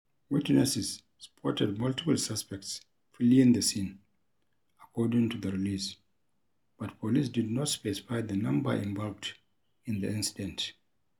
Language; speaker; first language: English; non-native, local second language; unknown